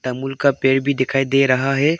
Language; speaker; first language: Hindi; non-native, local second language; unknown